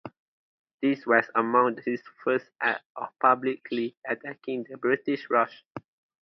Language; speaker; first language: English; non-native, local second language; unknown